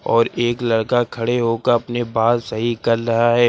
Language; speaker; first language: Hindi; native; Hindi